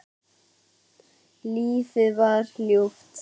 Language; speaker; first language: Icelandic; native; Icelandic